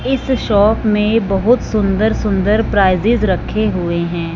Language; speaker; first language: Hindi; non-native, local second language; Punjabi